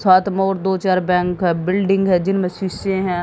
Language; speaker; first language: Hindi; native; Hindi